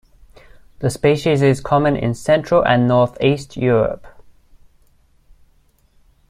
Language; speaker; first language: English; native; English